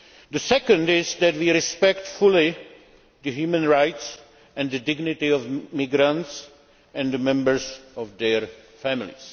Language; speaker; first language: English; non-native, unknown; Czech